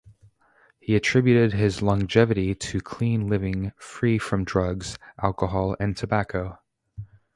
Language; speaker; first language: English; native; English